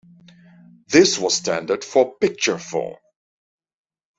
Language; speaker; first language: English; non-native, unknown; Dutch